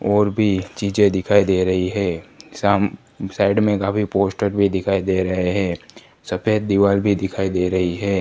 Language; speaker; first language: Hindi; non-native, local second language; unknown